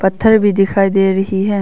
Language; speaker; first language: Hindi; non-native, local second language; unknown